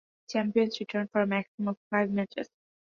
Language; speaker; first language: English; non-native, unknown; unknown